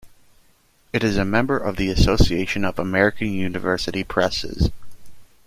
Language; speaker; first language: English; native; English